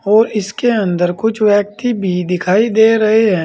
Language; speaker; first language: Hindi; native; Hindi